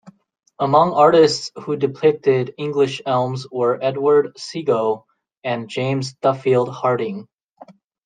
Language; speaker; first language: English; native; English